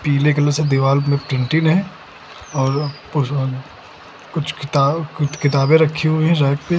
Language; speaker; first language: Hindi; native; Hindi